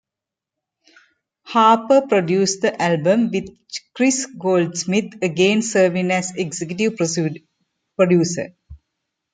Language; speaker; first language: English; non-native, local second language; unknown